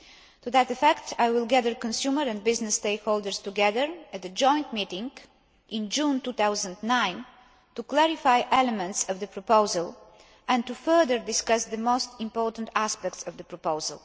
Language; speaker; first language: English; non-native, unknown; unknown